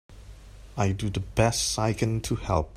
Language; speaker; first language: English; non-native, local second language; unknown